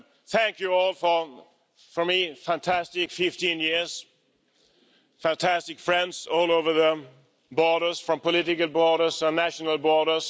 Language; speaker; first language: English; non-native, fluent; Swedish